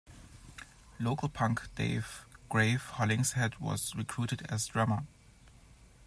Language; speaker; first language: English; non-native, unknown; German